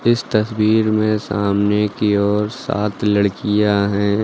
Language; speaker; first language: Hindi; native; Hindi